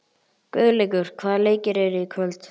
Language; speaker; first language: Icelandic; native; Icelandic